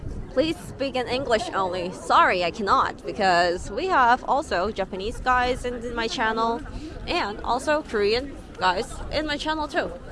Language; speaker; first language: English; non-native, fluent; Korean